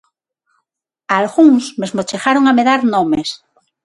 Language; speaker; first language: Galician; non-native, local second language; Spanish